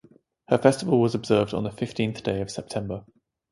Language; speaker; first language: English; native; English